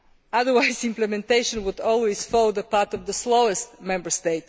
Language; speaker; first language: English; non-native, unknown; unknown